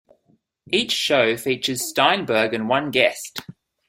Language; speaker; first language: English; native; English